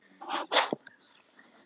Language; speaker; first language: Icelandic; non-native, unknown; Polish